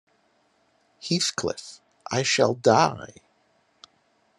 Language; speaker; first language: English; native; English